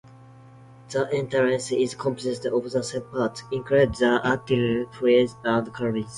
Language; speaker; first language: English; non-native, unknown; Japanese